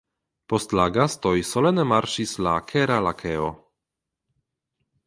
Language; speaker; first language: Esperanto; non-native, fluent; Polish